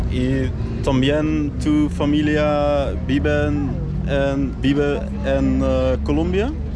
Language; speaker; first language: Spanish; non-native, learner; Dutch